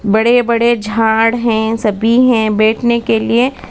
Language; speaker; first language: Hindi; non-native, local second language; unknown